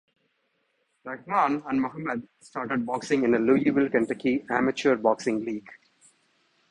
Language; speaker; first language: English; non-native, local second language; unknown